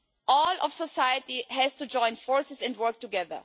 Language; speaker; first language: English; non-native, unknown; German